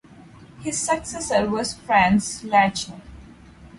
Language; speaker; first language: English; non-native, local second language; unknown